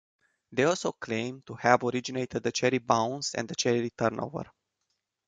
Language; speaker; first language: English; non-native, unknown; Romanian